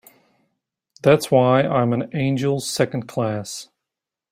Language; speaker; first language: English; native; English